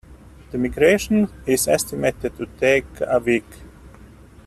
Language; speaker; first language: English; native; English